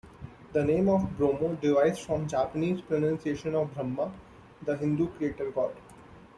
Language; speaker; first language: English; non-native, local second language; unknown